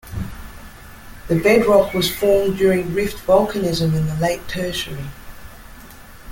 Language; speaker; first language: English; native; English